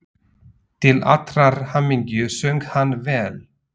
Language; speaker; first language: Icelandic; non-native, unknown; Slovak